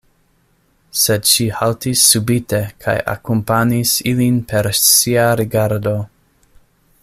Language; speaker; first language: Esperanto; non-native, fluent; English